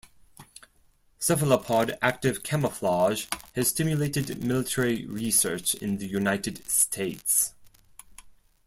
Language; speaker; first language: English; non-native, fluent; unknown